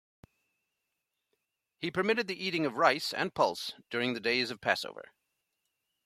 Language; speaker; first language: English; native; English